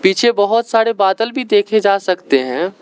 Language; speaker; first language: Hindi; non-native, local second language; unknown